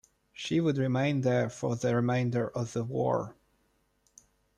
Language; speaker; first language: English; non-native, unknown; Russian